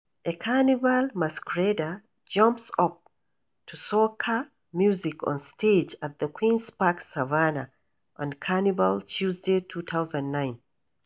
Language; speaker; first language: English; non-native, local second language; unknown